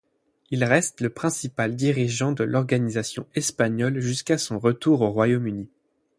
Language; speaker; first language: French; native; French